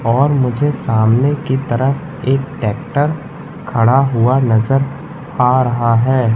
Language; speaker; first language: Hindi; native; Hindi